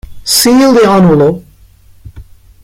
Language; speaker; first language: English; non-native, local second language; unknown